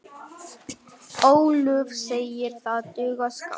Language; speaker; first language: Icelandic; non-native, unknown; Vietnamese